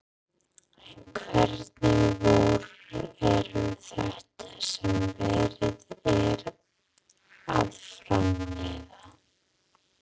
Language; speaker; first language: Icelandic; non-native, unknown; English